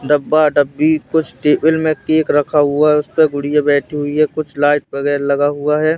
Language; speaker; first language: Hindi; native; Hindi